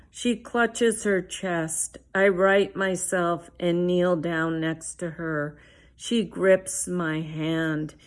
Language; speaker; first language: English; early bilingual, other home language; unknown